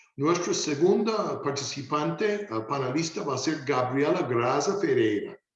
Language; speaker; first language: Spanish; non-native, fluent; English